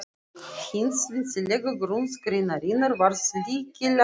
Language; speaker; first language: Icelandic; non-native, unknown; Russian